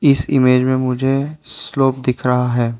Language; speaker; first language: Hindi; non-native, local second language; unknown